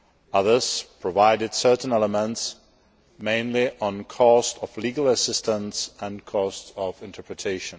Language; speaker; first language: English; non-native, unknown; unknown